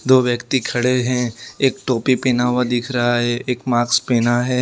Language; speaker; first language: Hindi; non-native, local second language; Gujarati